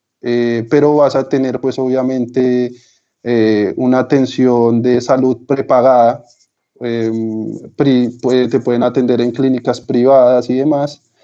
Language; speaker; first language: Spanish; native; Spanish